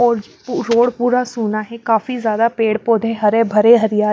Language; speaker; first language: Hindi; non-native, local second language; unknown